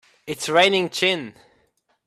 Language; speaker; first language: English; native; English